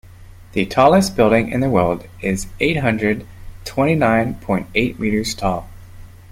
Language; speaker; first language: English; native; English